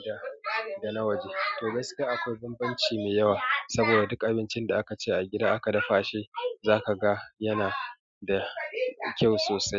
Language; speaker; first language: Hausa; native; Hausa